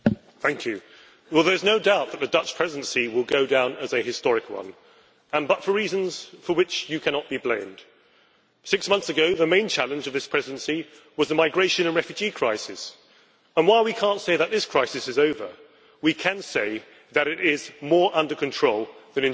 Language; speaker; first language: English; native; English